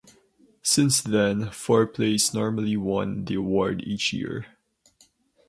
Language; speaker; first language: English; non-native, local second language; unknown